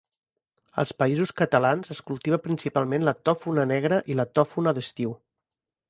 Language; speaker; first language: Catalan; native; Catalan